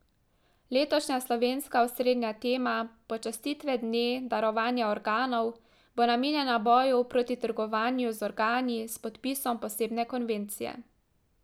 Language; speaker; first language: Slovenian; native; Slovenian